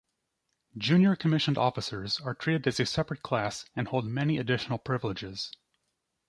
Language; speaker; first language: English; native; English